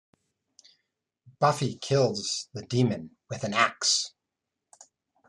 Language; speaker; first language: English; native; English